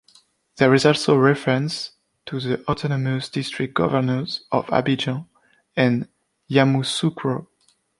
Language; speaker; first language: English; non-native, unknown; French